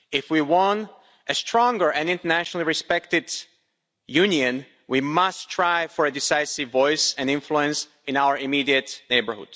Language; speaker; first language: English; non-native, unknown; Slovak